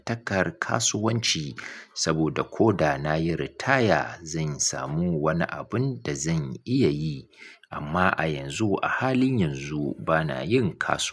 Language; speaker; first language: Hausa; native; Hausa